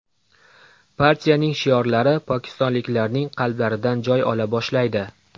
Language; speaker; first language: Uzbek; native; Uzbek